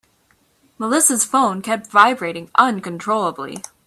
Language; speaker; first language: English; native; English